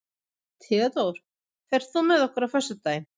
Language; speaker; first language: Icelandic; non-native, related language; Swedish